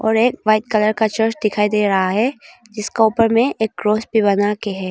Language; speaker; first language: Hindi; non-native, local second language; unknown